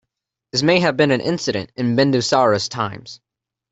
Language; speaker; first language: English; native; English